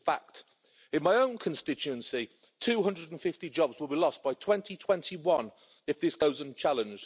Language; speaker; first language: English; native; English